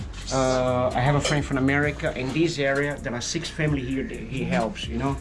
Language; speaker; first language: English; non-native, fluent; Portuguese